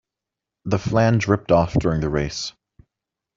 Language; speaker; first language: English; native; English